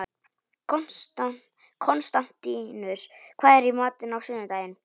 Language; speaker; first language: Icelandic; non-native, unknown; Polish